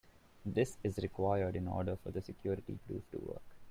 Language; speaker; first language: English; non-native, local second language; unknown